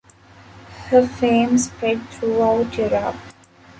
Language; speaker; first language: English; non-native, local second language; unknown